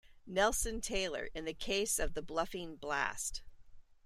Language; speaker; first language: English; native; English